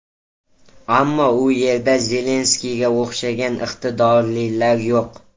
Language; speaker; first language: Uzbek; native; Uzbek